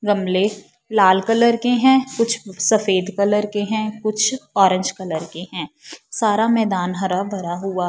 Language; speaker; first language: Hindi; non-native, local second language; Punjabi